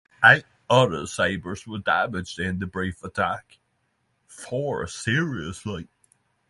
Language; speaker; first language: English; non-native, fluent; Norwegian